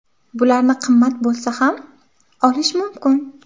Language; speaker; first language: Uzbek; native; Uzbek